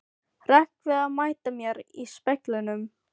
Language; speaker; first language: Icelandic; non-native, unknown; Filipino